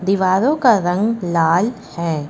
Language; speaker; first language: Hindi; native; Hindi